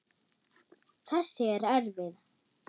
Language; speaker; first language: Icelandic; non-native, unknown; German